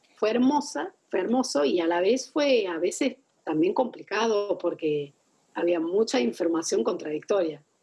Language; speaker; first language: Spanish; non-native, fluent; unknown